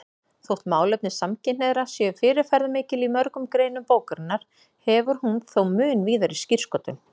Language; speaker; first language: Icelandic; native; Icelandic